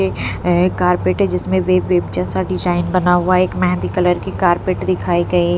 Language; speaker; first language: Hindi; non-native, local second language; Punjabi